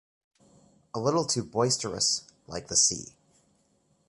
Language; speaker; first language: English; native; English